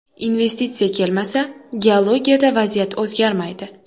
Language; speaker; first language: Uzbek; native; Uzbek